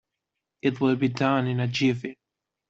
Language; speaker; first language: English; non-native, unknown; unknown